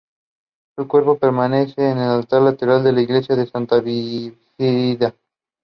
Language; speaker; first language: English; non-native, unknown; Spanish